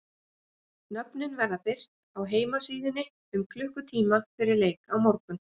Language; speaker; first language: Icelandic; native; Icelandic